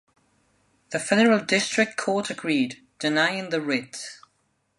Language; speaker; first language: English; non-native, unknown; Spanish